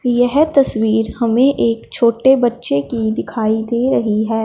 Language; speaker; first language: Hindi; non-native, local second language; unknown